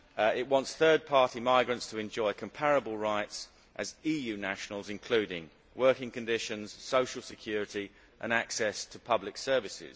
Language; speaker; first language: English; native; English